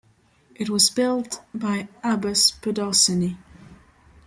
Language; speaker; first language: English; non-native, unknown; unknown